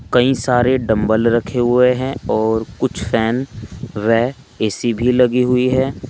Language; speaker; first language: Hindi; native; Hindi